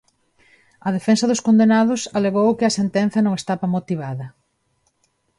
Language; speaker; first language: Galician; non-native, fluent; Spanish